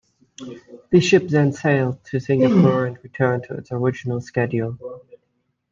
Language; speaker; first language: English; native; English